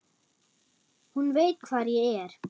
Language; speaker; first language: Icelandic; non-native, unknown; German